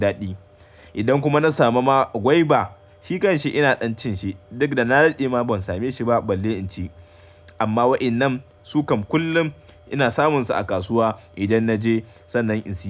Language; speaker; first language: Hausa; native; Hausa